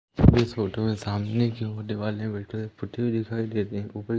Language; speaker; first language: Hindi; native; Hindi